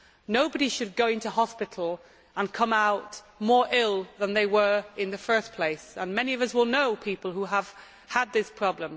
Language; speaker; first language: English; native; English